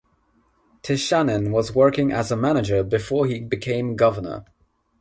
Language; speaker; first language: English; non-native, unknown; Nepali